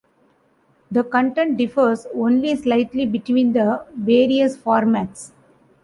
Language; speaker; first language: English; non-native, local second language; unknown